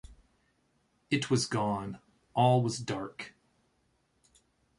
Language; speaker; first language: English; native; English